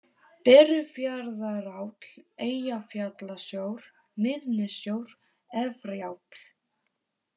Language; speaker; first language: Icelandic; non-native, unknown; Polish